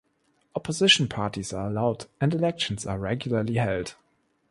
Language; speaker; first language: English; non-native, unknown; German